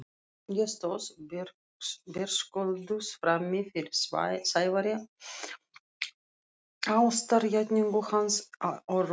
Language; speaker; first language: Icelandic; non-native, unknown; Russian